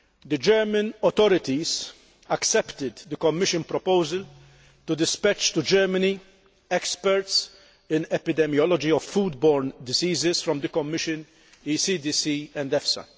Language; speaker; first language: English; non-native, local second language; Maltese